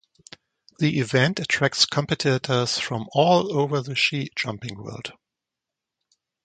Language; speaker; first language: English; native; English